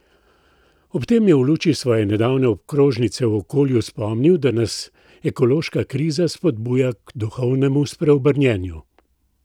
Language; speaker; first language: Slovenian; native; Slovenian